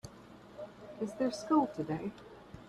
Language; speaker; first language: English; native; English